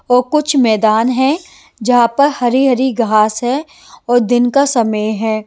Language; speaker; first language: Hindi; native; Hindi